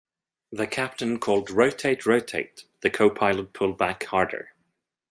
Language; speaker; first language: English; non-native, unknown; Swedish